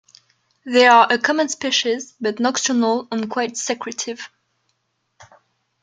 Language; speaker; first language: English; non-native, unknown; French